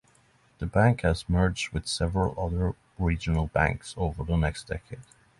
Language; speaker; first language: English; non-native, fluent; Norwegian